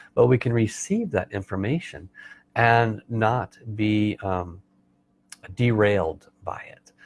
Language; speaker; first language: English; native; English